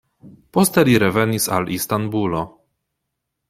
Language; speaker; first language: Esperanto; non-native, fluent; Polish